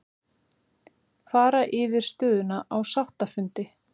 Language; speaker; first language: Icelandic; native; Icelandic